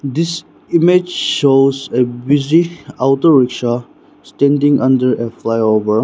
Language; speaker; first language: English; non-native, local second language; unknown